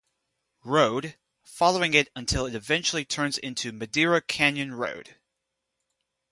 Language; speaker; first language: English; native; English